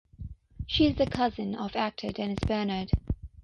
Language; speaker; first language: English; non-native, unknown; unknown